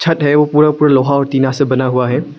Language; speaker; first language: Hindi; non-native, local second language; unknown